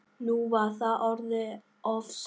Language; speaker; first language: Icelandic; non-native, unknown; Vietnamese